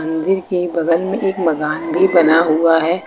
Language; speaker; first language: Hindi; native; Hindi